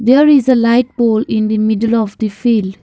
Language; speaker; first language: English; non-native, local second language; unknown